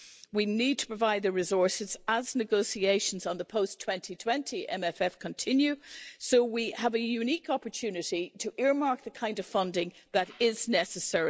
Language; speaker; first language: English; native; English